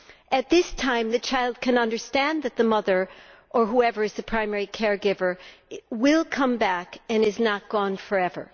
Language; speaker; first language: English; native; English